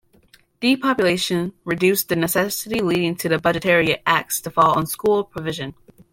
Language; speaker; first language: English; native; English